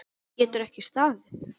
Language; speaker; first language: Icelandic; non-native, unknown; English